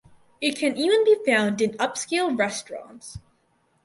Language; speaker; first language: English; native; English